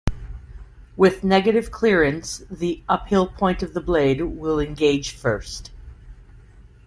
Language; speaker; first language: English; native; English